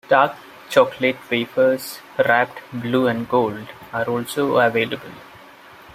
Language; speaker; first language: English; non-native, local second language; Malayalam